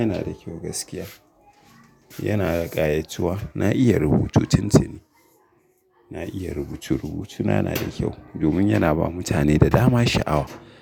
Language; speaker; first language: Hausa; native; Hausa